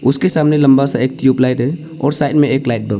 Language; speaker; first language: Hindi; non-native, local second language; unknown